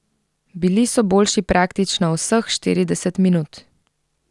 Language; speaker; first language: Slovenian; native; Slovenian